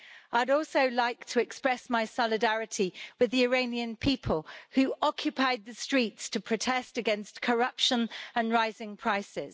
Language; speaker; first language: English; native; English